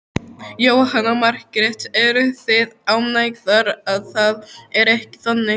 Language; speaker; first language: Icelandic; native; Icelandic